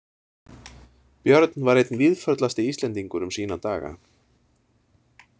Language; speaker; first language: Icelandic; native; Icelandic